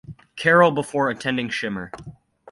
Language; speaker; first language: English; native; English